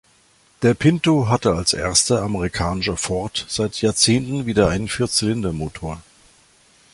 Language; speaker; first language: German; native; German